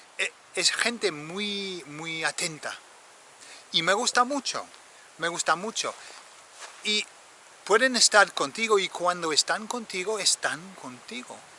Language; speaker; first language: Spanish; non-native, fluent; English